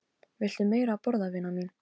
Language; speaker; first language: Icelandic; non-native, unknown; Polish